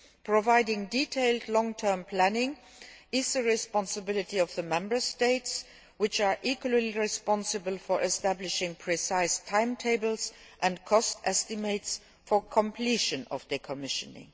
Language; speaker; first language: English; non-native, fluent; Luxembourgish